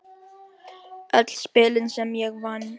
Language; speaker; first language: Icelandic; non-native, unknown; Filipino